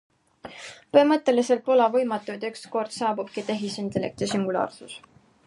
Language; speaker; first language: Estonian; non-native, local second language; Russian